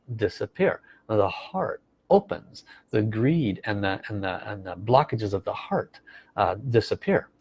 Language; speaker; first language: English; native; English